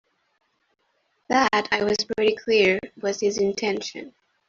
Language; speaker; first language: English; non-native, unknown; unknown